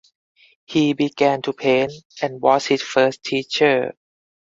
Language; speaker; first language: English; non-native, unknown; Thai